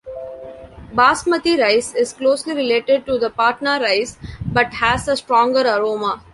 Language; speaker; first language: English; non-native, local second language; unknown